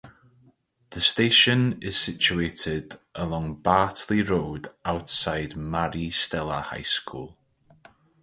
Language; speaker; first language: English; native; English